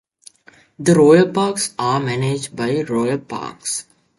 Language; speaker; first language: English; native; English